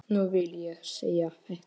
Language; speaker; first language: Icelandic; non-native, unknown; Polish